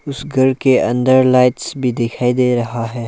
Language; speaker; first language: Hindi; non-native, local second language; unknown